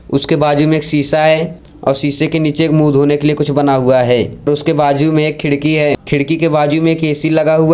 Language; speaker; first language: Hindi; non-native, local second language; Gujarati